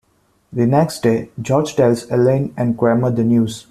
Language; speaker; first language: English; non-native, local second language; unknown